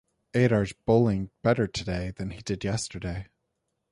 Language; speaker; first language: English; native; English